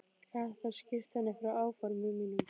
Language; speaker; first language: Icelandic; native; Icelandic